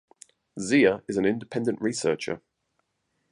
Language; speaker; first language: English; native; English